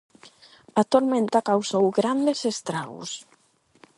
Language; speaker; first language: Galician; non-native, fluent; Spanish